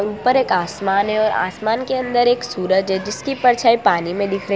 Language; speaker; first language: Hindi; non-native, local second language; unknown